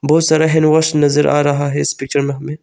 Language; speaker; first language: Hindi; non-native, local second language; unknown